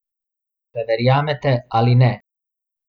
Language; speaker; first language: Slovenian; non-native, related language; Bosnian